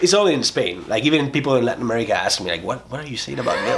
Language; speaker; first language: English; non-native, fluent; Spanish